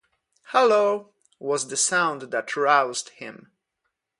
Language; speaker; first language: English; non-native, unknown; Polish